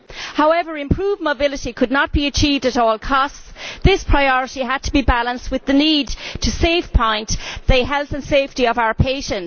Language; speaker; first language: English; native; English